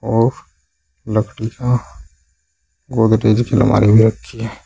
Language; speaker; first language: Hindi; native; Hindi